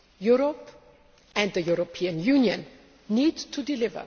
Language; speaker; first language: English; non-native, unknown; German